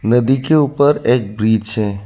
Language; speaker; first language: Hindi; non-native, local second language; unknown